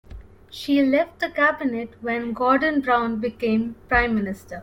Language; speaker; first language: English; non-native, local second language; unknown